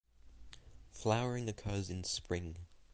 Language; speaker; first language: English; native; English